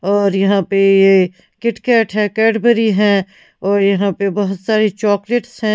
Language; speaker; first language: Hindi; non-native, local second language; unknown